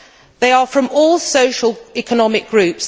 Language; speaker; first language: English; native; English